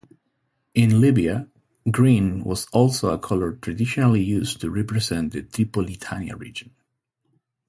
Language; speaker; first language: English; non-native, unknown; Spanish